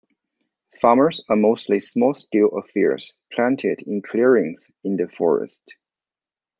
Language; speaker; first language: English; non-native, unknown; Chinese